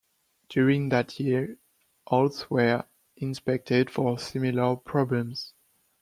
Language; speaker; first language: English; non-native, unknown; French